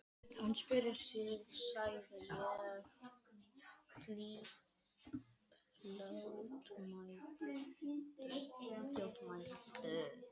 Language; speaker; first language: Icelandic; native; Icelandic